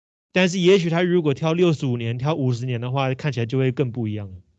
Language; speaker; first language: Chinese; native; Chinese